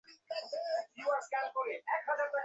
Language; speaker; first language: English; non-native, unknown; Bangla